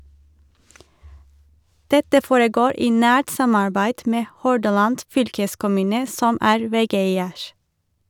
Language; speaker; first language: Norwegian; non-native, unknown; Turkish